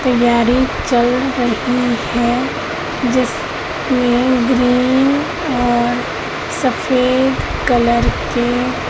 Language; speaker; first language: Hindi; native; Hindi